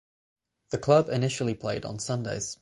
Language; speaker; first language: English; native; English